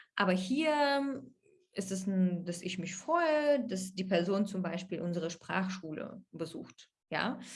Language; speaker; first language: German; non-native, fluent; Russian